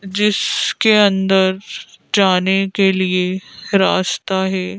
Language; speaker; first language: Hindi; native; Hindi